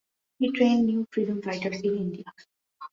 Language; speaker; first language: English; non-native, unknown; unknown